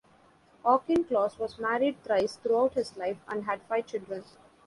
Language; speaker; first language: English; non-native, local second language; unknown